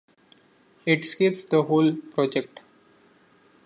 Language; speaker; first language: English; non-native, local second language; Marathi